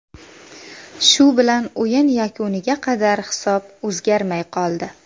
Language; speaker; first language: Uzbek; native; Uzbek